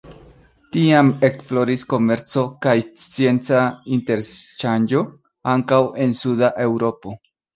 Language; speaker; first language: Esperanto; non-native, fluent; Spanish